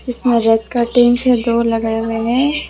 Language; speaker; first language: Hindi; non-native, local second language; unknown